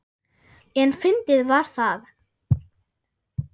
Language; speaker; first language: Icelandic; non-native, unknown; German